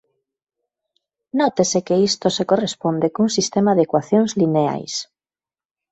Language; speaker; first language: Galician; native; Galician